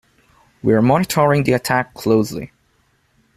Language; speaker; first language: English; non-native, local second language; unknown